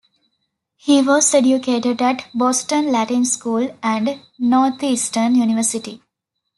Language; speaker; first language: English; non-native, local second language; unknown